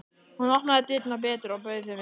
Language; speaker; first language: Icelandic; native; Icelandic